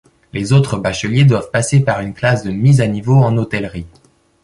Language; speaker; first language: French; native; French